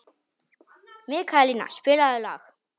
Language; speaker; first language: Icelandic; non-native, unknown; Polish